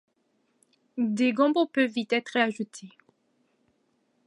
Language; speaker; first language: French; native; French